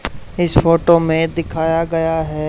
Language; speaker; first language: Hindi; native; Hindi